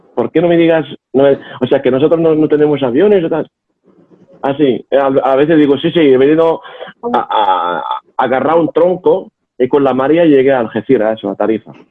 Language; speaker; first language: Spanish; non-native, fluent; Arabic